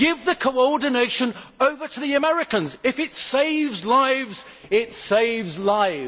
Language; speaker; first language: English; native; English